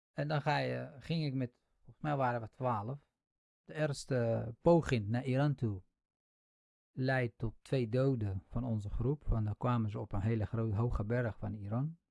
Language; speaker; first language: Dutch; non-native, fluent; Central Kurdish